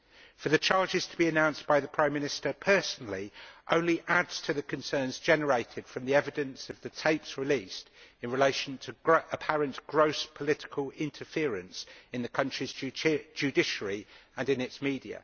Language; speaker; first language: English; native; English